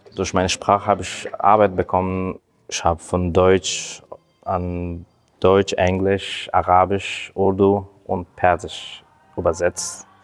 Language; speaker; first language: German; non-native, fluent; Persian